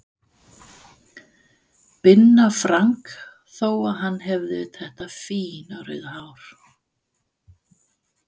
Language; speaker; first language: Icelandic; non-native, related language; Danish